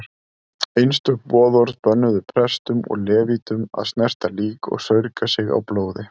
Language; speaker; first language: Icelandic; native; Icelandic